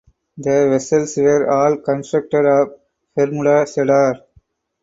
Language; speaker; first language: English; non-native, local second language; Tamil